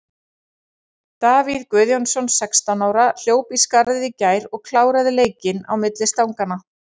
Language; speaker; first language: Icelandic; native; Icelandic